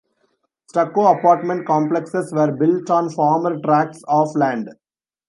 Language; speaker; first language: English; non-native, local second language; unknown